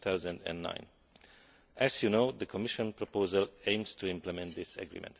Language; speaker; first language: English; non-native, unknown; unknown